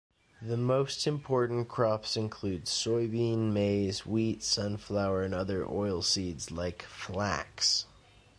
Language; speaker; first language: English; native; English